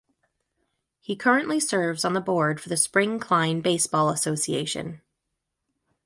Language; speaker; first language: English; native; English